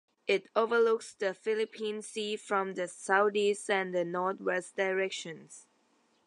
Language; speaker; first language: English; non-native, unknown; Thai